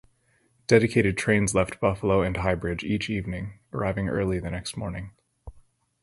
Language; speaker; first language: English; native; English